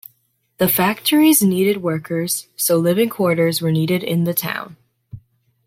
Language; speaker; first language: English; native; English